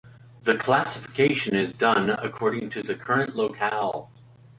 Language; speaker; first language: English; native; English